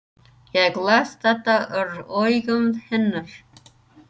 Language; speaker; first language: Icelandic; non-native, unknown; English